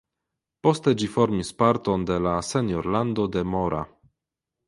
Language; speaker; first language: Esperanto; non-native, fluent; Polish